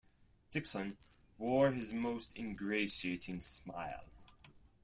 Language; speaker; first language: English; non-native, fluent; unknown